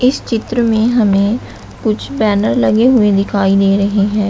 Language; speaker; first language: Hindi; native; Hindi